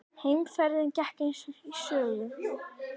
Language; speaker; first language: Icelandic; native; Icelandic